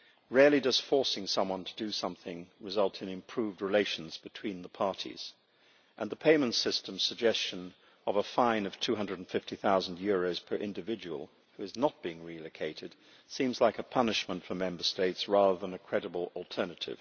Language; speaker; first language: English; native; English